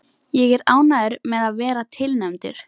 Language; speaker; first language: Icelandic; native; Icelandic